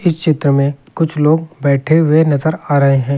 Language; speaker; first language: Hindi; native; Hindi